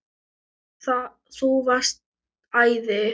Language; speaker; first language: Icelandic; non-native, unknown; Thai